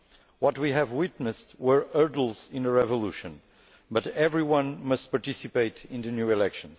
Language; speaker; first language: English; non-native, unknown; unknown